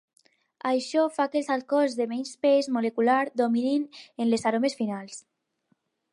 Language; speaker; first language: Catalan; non-native, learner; Spanish